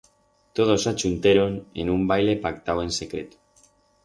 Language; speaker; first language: Aragonese; non-native, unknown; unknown